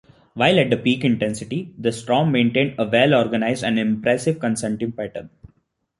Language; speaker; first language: English; non-native, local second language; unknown